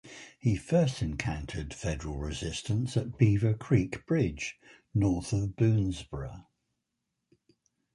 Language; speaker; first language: English; native; English